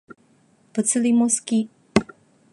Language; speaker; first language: Japanese; non-native, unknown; Chinese